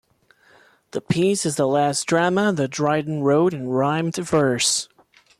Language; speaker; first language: English; non-native, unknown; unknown